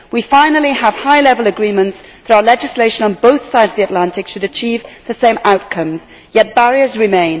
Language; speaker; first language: English; native; English